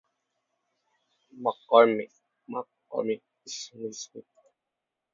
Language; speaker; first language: English; non-native, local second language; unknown